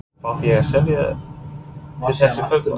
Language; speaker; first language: Icelandic; non-native, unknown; English